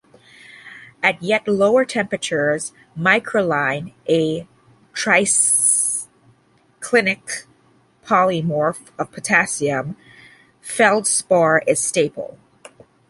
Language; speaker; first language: English; native; English